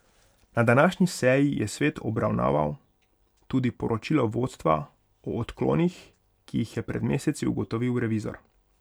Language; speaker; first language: Slovenian; non-native, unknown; Hungarian